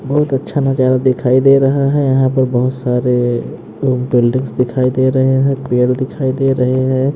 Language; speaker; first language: Hindi; native; Hindi